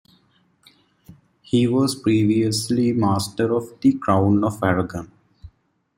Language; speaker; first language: English; native; English